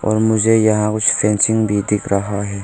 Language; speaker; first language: Hindi; non-native, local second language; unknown